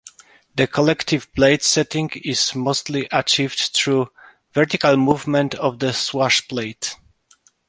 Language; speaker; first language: English; non-native, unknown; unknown